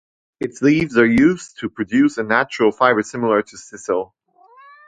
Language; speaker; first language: English; non-native, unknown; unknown